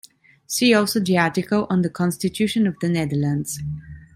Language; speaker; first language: English; non-native, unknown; Italian